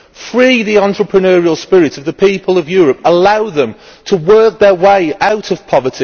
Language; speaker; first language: English; native; English